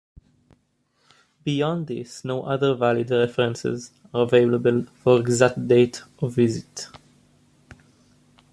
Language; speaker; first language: English; native; English